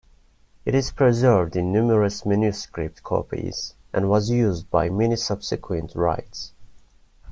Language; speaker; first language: English; non-native, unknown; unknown